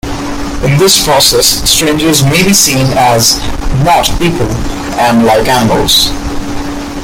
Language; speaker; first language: English; non-native, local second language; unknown